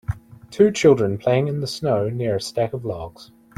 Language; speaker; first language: English; native; English